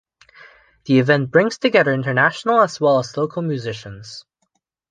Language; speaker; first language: English; non-native, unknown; Chinese